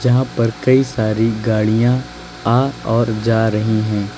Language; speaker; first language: Hindi; native; Hindi